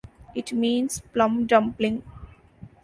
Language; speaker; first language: English; non-native, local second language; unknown